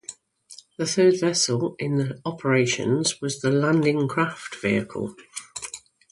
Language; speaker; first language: English; native; English